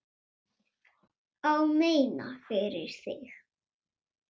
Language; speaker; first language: Icelandic; non-native, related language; Swedish